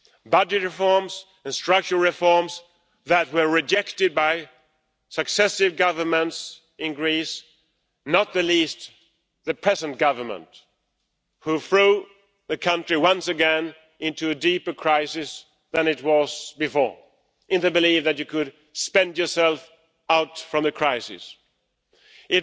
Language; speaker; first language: English; non-native, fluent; Swedish